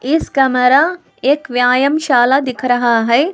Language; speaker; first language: Hindi; non-native, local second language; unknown